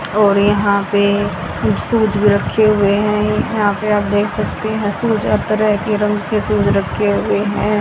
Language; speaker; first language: Hindi; native; Hindi